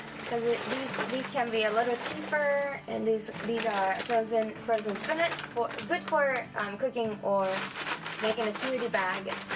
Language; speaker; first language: English; non-native, fluent; Japanese